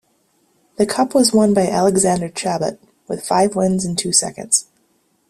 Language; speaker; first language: English; native; English